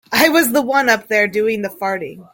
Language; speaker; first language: English; native; English